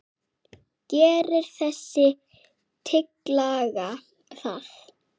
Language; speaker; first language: Icelandic; native; Icelandic